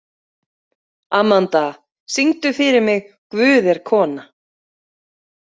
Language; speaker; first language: Icelandic; native; Icelandic